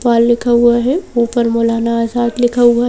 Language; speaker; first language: Hindi; native; Hindi